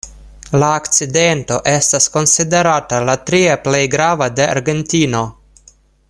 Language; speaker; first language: Esperanto; non-native, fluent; Russian